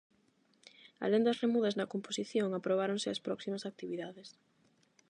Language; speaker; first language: Galician; non-native, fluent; Spanish